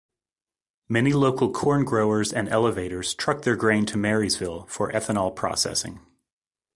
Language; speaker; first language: English; native; English